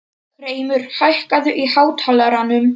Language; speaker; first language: Icelandic; non-native, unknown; Polish